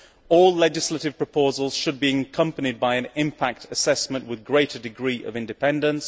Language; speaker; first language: English; native; English